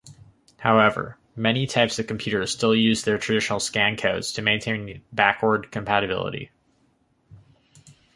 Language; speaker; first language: English; native; English